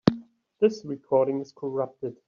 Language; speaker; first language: English; native; English